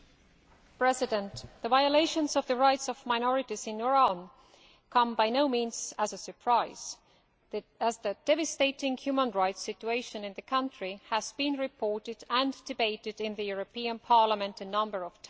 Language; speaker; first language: English; non-native, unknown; Estonian